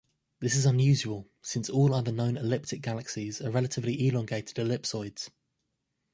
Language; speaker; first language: English; native; English